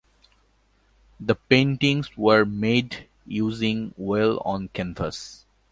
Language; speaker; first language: English; non-native, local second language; Bangla